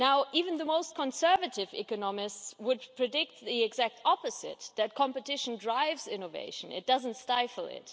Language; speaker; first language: English; non-native, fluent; German